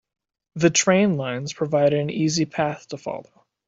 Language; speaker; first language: English; native; English